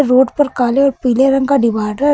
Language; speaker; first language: Hindi; native; Hindi